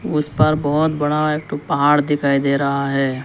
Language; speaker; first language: Hindi; non-native, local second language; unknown